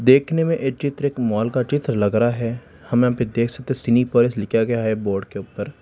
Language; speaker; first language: Hindi; non-native, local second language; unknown